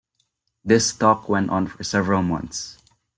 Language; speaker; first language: English; non-native, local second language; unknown